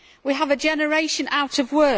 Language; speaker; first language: English; native; English